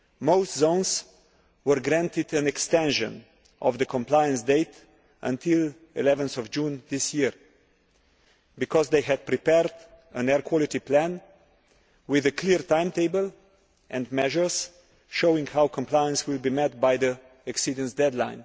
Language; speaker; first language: English; non-native, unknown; Slovenian